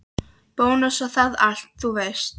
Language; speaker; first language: Icelandic; non-native, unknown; Polish